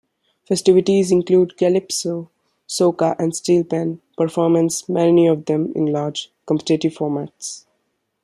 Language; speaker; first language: English; non-native, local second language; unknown